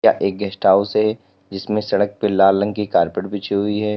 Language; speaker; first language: Hindi; native; Hindi